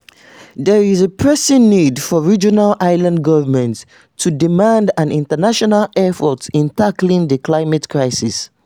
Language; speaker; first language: English; non-native, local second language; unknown